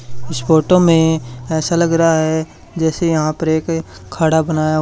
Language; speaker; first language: Hindi; native; Hindi